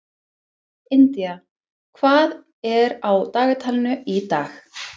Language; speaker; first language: Icelandic; non-native, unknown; English